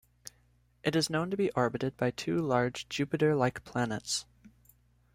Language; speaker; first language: English; native; English